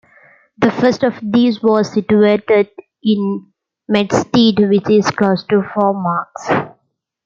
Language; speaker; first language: English; non-native, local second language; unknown